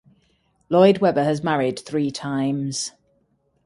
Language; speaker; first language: English; native; English